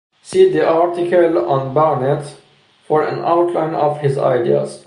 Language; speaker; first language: English; non-native, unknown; Persian